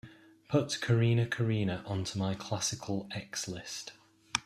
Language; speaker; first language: English; native; English